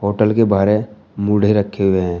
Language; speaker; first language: Hindi; native; Hindi